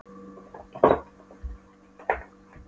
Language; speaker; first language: Icelandic; non-native, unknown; Polish